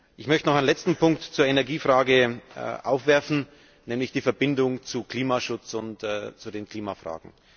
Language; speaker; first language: German; native; German